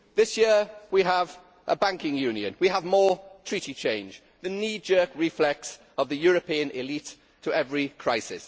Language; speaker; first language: English; native; English